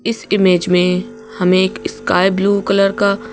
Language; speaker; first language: Hindi; native; Hindi